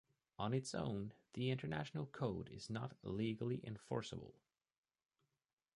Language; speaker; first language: English; native; English